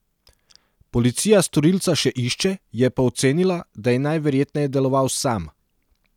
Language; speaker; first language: Slovenian; non-native, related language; Serbian